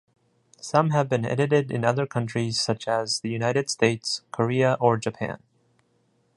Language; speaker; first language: English; non-native, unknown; Japanese